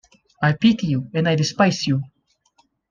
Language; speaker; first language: English; non-native, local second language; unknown